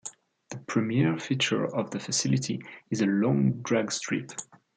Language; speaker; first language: English; non-native, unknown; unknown